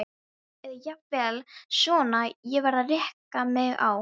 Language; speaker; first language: Icelandic; non-native, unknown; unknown